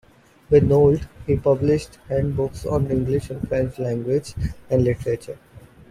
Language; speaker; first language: English; non-native, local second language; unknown